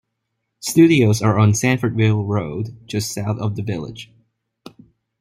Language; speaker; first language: English; non-native, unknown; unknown